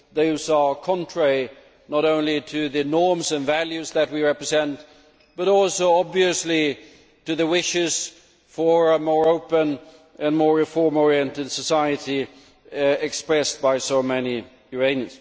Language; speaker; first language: English; non-native, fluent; Swedish